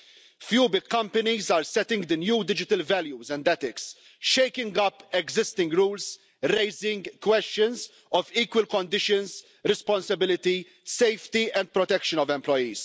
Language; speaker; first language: English; non-native, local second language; Maltese